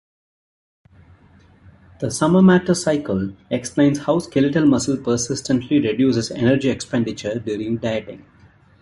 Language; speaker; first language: English; non-native, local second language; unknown